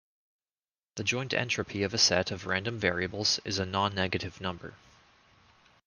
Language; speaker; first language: English; native; English